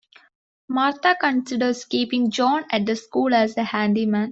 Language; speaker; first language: English; non-native, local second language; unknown